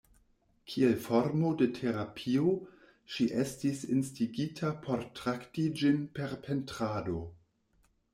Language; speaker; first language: Esperanto; non-native, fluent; German